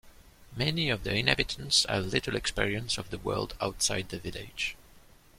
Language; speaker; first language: English; non-native, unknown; French